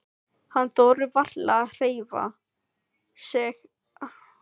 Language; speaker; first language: Icelandic; non-native, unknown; Filipino